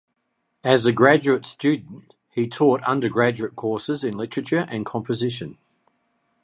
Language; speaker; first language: English; native; English